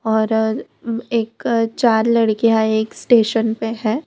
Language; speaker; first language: Hindi; non-native, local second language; Gujarati